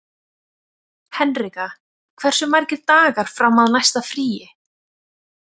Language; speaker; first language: Icelandic; native; Icelandic